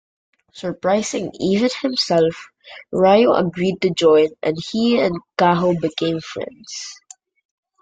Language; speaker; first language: English; non-native, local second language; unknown